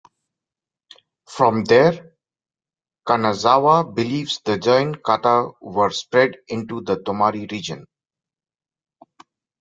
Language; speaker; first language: English; non-native, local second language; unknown